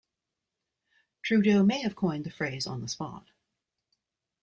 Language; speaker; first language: English; native; English